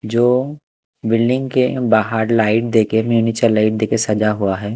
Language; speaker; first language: Hindi; non-native, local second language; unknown